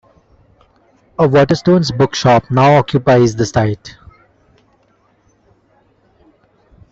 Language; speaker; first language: English; non-native, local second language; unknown